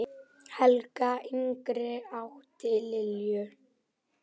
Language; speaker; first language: Icelandic; native; Icelandic